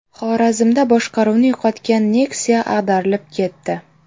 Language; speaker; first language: Uzbek; native; Uzbek